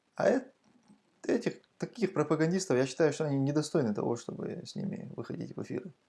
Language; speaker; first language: Russian; non-native, local second language; Chechen